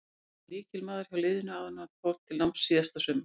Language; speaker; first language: Icelandic; native; Icelandic